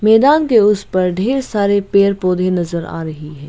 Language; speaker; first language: Hindi; non-native, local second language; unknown